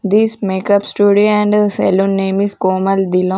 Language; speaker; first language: English; non-native, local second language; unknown